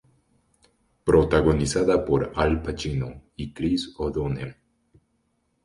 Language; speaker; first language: Spanish; native; Spanish